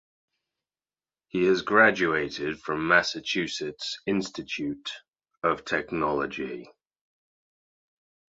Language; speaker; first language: English; native; English